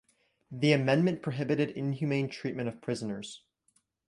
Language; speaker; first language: English; native; English